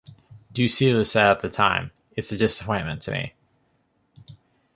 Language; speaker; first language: English; native; English